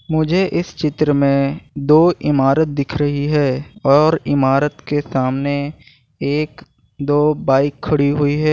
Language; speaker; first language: Hindi; non-native, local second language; Gujarati